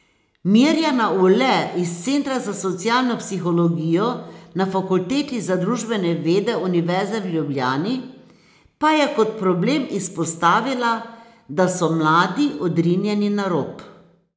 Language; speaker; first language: Slovenian; native; Slovenian